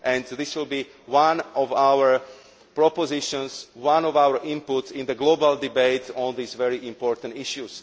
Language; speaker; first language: English; non-native, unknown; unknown